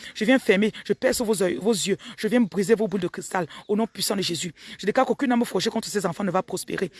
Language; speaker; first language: French; non-native, local second language; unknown